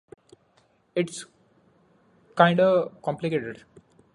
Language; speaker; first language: English; non-native, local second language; Marathi